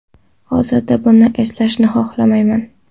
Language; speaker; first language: Uzbek; non-native, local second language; Kara-Kalpak